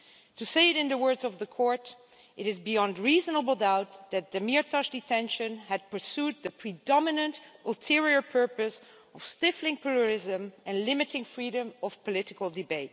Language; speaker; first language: English; non-native, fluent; Dutch